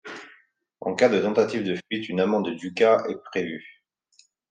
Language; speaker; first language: French; native; French